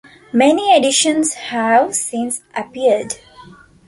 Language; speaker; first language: English; non-native, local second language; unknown